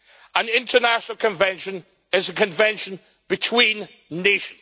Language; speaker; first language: English; native; English